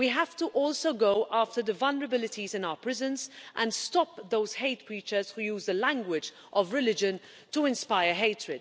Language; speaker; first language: English; non-native, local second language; Maltese